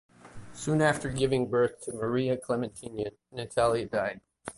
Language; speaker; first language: English; native; English